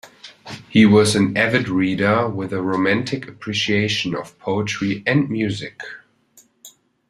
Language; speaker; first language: English; non-native, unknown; German